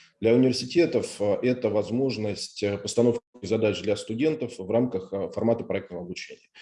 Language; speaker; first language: Russian; native; Russian